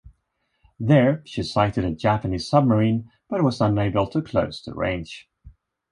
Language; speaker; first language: English; non-native, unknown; Swedish